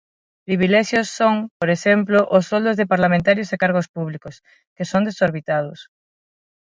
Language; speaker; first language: Galician; non-native, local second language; Spanish